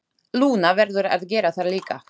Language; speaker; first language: Icelandic; non-native, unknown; Slovak